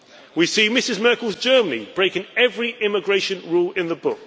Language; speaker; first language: English; native; English